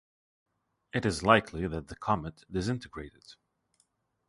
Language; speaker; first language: English; non-native, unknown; Russian